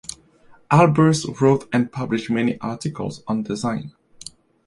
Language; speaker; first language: English; native; English